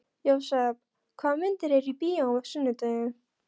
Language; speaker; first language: Icelandic; non-native, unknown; Polish